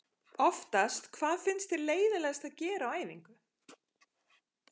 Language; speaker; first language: Icelandic; native; Icelandic